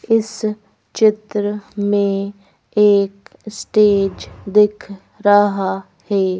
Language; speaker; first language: Hindi; native; Hindi